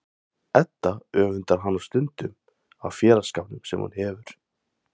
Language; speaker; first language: Icelandic; non-native, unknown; Thai